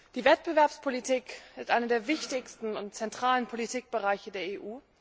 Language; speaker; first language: German; native; German